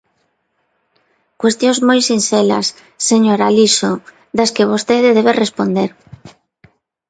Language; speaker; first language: Galician; non-native, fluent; Spanish